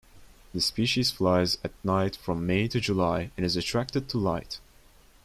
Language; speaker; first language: English; non-native, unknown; Turkish